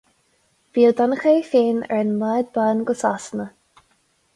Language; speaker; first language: Irish; non-native, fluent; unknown